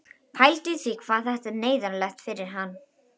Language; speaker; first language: Icelandic; native; Icelandic